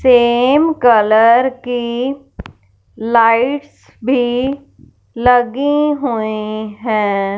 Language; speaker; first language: Hindi; non-native, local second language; Punjabi